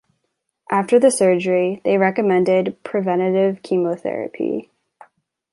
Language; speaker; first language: English; native; English